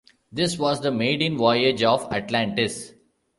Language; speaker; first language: English; non-native, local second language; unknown